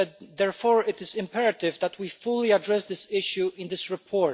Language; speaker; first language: English; non-native, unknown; Polish